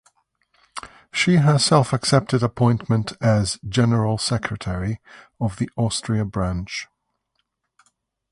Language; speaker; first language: English; native; English